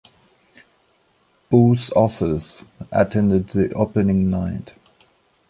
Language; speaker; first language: English; non-native, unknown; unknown